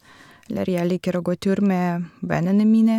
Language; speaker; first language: Norwegian; non-native, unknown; Russian